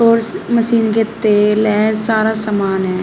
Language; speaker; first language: Hindi; native; Hindi